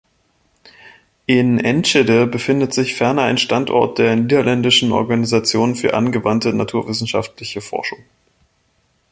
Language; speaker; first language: German; native; German